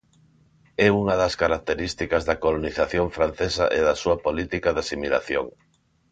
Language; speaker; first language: Galician; non-native, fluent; Spanish